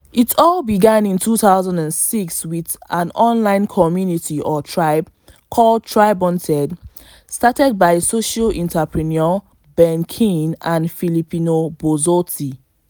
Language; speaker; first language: English; non-native, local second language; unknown